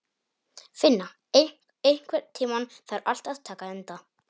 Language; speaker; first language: Icelandic; non-native, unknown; Polish